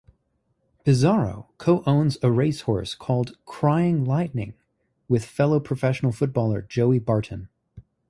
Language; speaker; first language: English; native; English